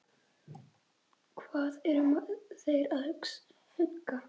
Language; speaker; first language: Icelandic; native; Icelandic